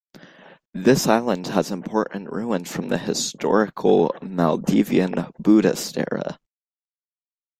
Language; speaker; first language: English; native; English